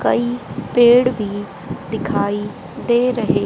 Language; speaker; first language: Hindi; native; Hindi